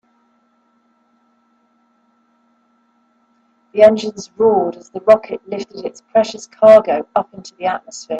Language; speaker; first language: English; native; English